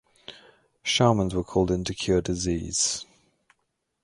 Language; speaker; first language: English; native; English